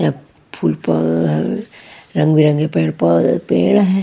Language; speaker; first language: Hindi; non-native, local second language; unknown